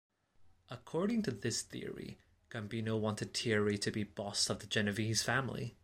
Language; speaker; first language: English; non-native, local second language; Cantonese